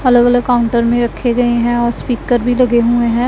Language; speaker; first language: Hindi; non-native, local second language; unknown